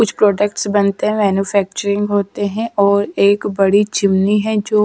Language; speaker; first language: Hindi; non-native, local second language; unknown